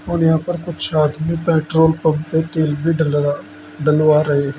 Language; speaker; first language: Hindi; native; Hindi